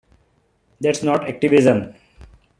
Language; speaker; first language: English; non-native, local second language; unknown